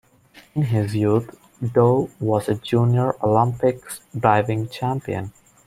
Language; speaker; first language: English; non-native, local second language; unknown